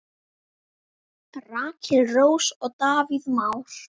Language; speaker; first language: Icelandic; native; Icelandic